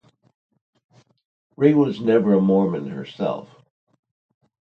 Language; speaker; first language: English; native; English